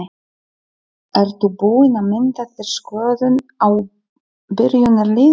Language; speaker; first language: Icelandic; non-native, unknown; Polish